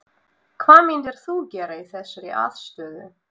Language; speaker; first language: Icelandic; non-native, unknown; Russian